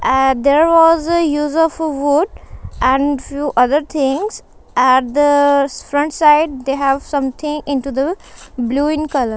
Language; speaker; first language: English; non-native, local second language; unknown